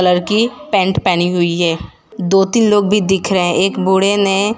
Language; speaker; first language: Hindi; non-native, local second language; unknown